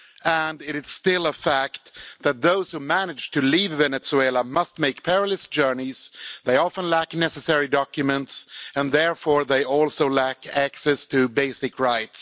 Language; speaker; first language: English; non-native, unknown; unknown